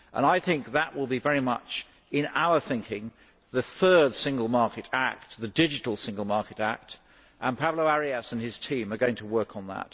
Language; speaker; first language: English; native; English